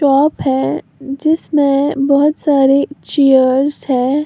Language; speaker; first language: Hindi; native; Hindi